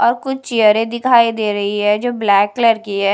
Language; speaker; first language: Hindi; non-native, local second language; Punjabi